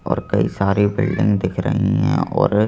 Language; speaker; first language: Hindi; native; Hindi